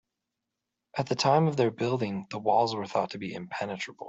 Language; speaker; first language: English; native; English